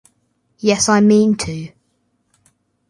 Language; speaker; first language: English; native; English